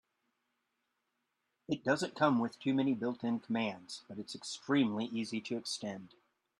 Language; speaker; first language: English; native; English